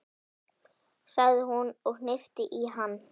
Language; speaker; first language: Icelandic; native; Icelandic